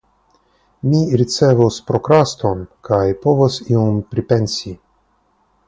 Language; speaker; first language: Esperanto; non-native, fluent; Russian